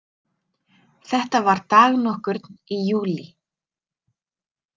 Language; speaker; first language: Icelandic; native; Icelandic